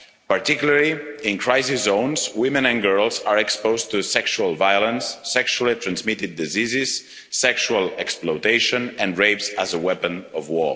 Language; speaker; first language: English; non-native, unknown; Spanish